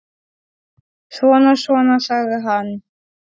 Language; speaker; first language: Icelandic; non-native, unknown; Polish